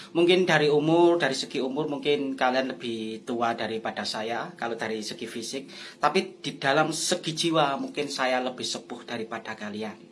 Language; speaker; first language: Indonesian; non-native, local second language; Javanese